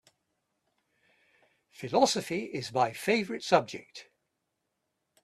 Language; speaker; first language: English; native; English